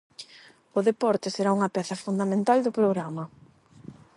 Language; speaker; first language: Galician; non-native, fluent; Spanish